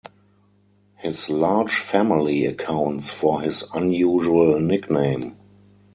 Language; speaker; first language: English; non-native, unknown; German